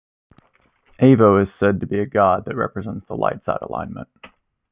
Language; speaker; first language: English; native; English